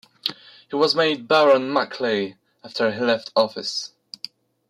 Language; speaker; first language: English; non-native, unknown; French